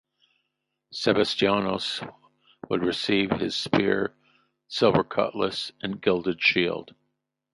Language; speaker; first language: English; native; English